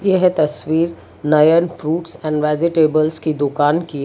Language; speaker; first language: Hindi; non-native, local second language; Gujarati